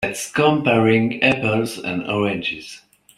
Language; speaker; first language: English; native; English